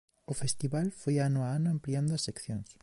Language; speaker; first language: Galician; native; Galician